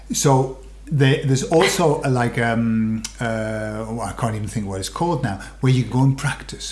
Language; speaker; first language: English; native; English